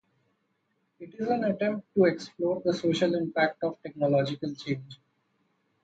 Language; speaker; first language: English; non-native, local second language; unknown